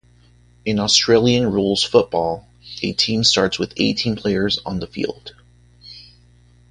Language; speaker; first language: English; native; English